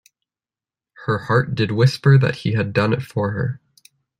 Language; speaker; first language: English; native; English